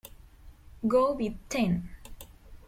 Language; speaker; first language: English; non-native, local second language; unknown